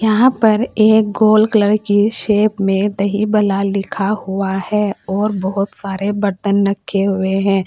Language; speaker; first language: Hindi; native; Hindi